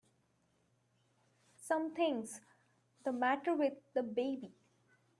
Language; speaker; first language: English; non-native, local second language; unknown